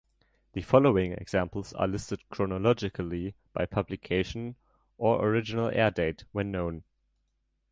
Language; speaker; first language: English; non-native, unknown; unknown